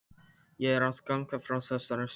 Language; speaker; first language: Icelandic; non-native, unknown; Polish